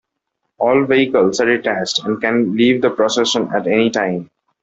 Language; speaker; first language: English; non-native, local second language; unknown